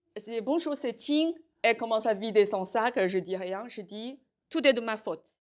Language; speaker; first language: French; non-native, fluent; Chinese